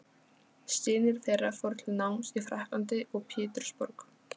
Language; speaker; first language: Icelandic; non-native, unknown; Polish